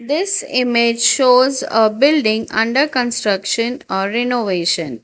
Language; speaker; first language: English; non-native, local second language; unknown